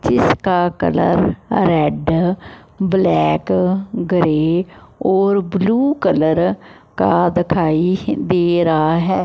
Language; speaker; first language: Hindi; non-native, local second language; Punjabi